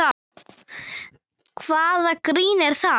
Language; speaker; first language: Icelandic; native; Icelandic